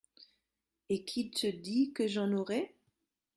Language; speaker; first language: French; non-native, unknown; German